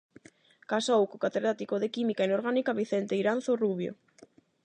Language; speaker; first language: Galician; non-native, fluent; Spanish